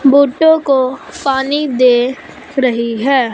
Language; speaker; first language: Hindi; non-native, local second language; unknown